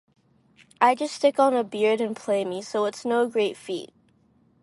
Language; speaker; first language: English; non-native, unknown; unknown